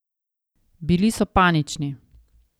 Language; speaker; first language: Slovenian; native; Slovenian